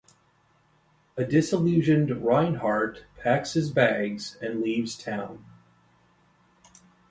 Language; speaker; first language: English; native; English